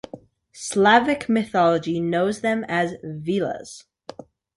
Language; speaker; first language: English; native; English